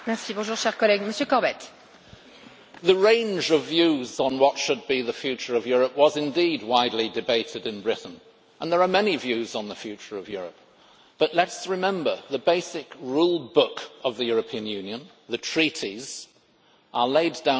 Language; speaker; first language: English; native; English